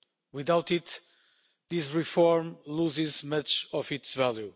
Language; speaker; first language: English; non-native, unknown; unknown